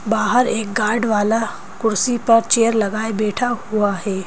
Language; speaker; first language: Hindi; native; Hindi